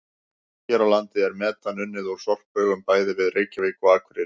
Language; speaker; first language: Icelandic; native; Icelandic